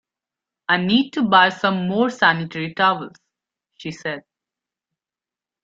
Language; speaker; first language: English; non-native, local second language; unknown